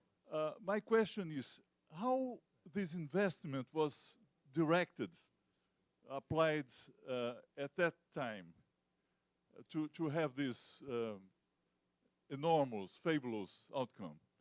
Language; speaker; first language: English; non-native, fluent; Portuguese